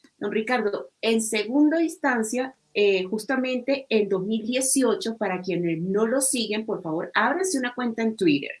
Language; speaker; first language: Spanish; native; Spanish